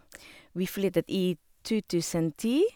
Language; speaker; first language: Norwegian; non-native, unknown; Indonesian